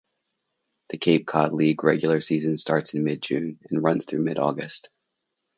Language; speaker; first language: English; native; English